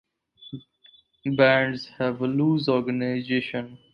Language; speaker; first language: English; non-native, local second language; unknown